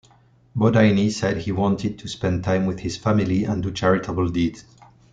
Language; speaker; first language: English; non-native, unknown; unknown